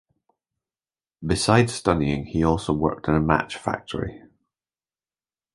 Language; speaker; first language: English; native; English